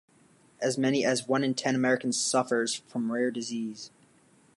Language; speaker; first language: English; native; English